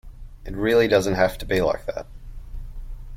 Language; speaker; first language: English; native; English